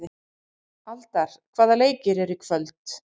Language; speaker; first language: Icelandic; native; Icelandic